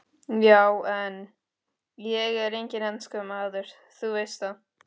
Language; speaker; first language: Icelandic; non-native, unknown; Spanish